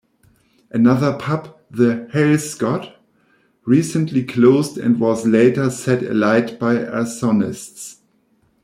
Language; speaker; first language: English; non-native, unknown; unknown